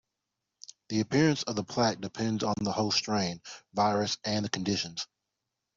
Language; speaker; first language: English; non-native, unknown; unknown